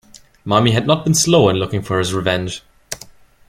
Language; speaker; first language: English; non-native, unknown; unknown